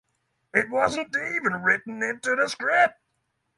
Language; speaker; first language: English; non-native, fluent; Norwegian